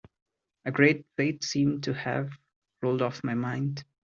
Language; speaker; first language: English; non-native, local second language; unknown